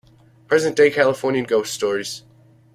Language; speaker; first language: English; native; English